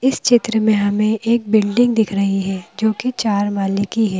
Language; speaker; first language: Hindi; native; Hindi